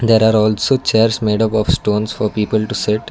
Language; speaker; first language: English; non-native, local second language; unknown